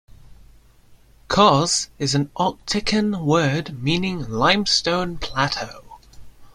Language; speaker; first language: English; native; English